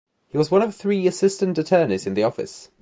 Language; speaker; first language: English; native; English